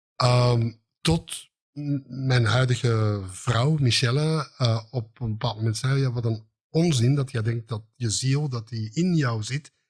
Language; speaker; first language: Dutch; native; Dutch